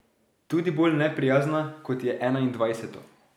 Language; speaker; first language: Slovenian; native; Slovenian